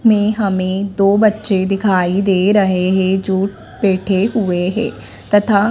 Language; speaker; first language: Hindi; native; Hindi